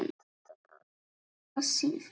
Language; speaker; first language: Icelandic; non-native, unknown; Polish